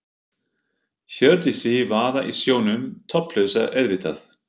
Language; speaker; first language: Icelandic; non-native, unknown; German